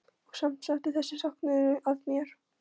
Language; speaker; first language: Icelandic; non-native, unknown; Polish